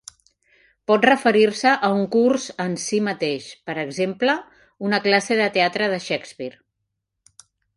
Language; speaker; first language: Catalan; native; Catalan